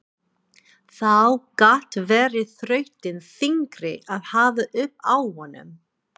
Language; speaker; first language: Icelandic; non-native, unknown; English